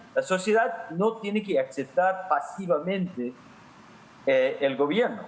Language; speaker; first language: Spanish; non-native, fluent; English